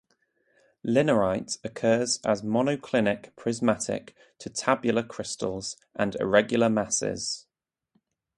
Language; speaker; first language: English; native; English